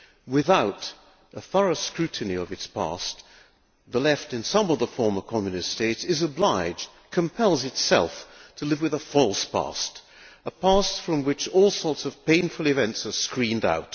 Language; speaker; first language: English; non-native, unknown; Hungarian